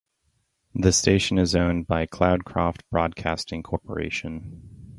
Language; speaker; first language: English; native; English